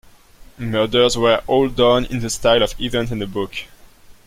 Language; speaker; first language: English; non-native, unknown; French